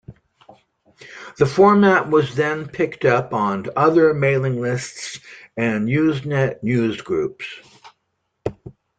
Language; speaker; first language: English; native; English